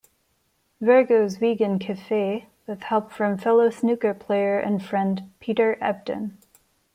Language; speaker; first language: English; non-native, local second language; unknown